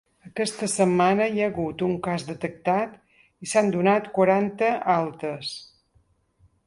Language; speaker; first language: Catalan; native; Catalan